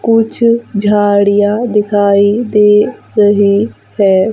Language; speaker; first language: Hindi; native; Hindi